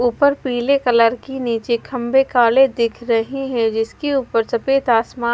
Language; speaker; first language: Hindi; non-native, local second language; Punjabi